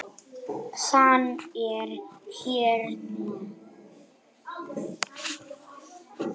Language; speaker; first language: Icelandic; non-native, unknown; Polish